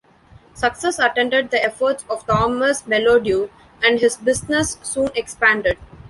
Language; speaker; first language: English; non-native, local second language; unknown